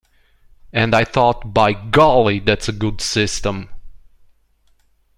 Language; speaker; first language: English; non-native, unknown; Romanian